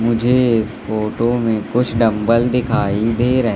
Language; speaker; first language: Hindi; native; Hindi